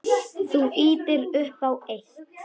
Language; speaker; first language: Icelandic; non-native, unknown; Polish